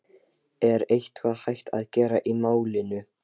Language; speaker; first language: Icelandic; non-native, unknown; Lithuanian